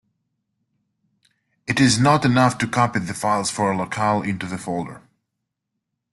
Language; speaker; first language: English; native; English